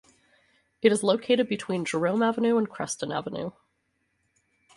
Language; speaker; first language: English; native; English